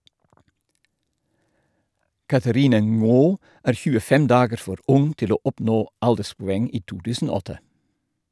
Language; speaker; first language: Norwegian; non-native, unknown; Dutch